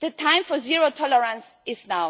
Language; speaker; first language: English; non-native, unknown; German